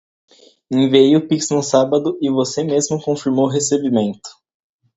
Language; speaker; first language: Portuguese; native; Portuguese